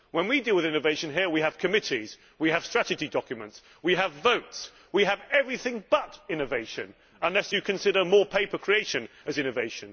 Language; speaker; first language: English; native; English